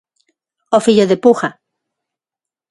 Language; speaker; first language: Galician; non-native, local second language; Spanish